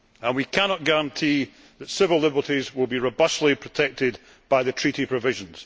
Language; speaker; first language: English; native; English